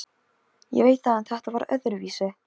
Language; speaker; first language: Icelandic; non-native, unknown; Polish